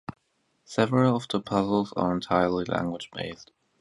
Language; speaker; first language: English; native; English